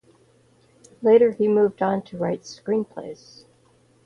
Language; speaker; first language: English; native; English